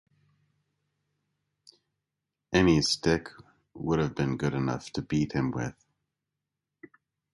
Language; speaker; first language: English; native; English